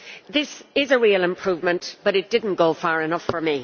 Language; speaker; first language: English; native; English